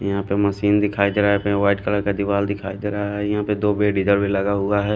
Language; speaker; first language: Hindi; non-native, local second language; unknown